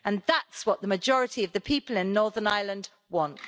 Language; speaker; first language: English; native; English